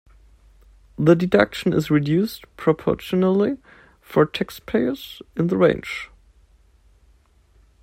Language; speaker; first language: English; non-native, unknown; German